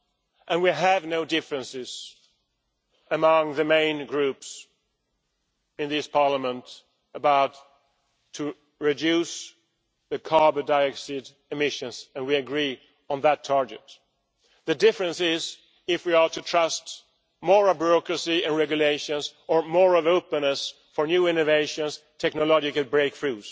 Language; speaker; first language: English; non-native, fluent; Swedish